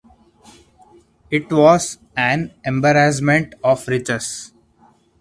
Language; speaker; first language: English; non-native, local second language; Hindi